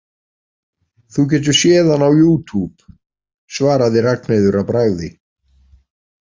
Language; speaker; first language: Icelandic; native; Icelandic